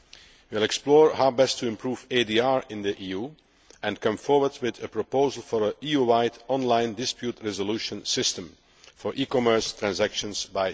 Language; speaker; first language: English; non-native, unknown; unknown